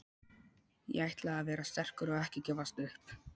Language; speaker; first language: Icelandic; non-native, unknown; Polish